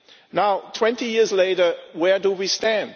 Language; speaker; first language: English; non-native, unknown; German